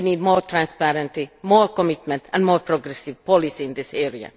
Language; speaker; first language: English; non-native, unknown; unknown